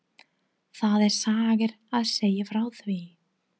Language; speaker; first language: Icelandic; non-native, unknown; English